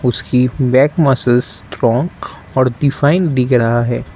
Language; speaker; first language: Hindi; non-native, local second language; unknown